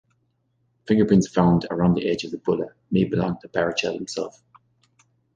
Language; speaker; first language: English; native; English